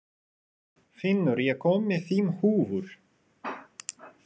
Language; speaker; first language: Icelandic; non-native, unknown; Russian